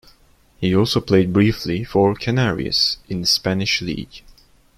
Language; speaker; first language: English; non-native, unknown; Turkish